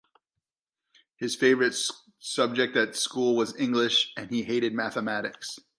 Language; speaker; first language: English; native; English